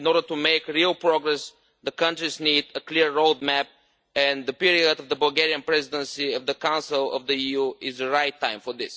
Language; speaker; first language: English; non-native, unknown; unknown